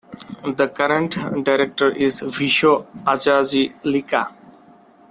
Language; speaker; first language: English; non-native, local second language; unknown